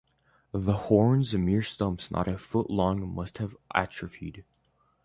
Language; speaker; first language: English; native; English